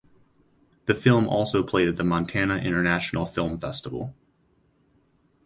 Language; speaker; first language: English; native; English